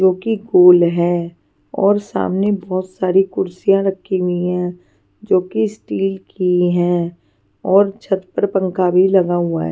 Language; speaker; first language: Hindi; non-native, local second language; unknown